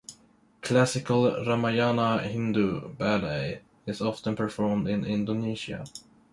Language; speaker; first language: English; non-native, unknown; Swedish